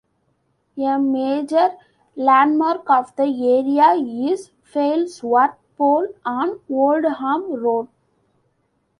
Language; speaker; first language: English; non-native, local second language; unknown